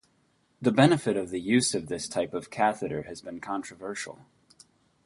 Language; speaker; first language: English; native; English